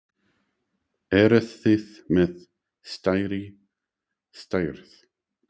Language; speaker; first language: Icelandic; non-native, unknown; English